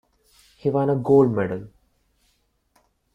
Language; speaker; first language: English; non-native, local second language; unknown